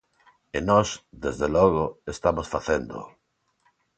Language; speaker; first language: Galician; non-native, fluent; Spanish